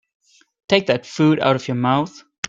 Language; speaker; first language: English; native; English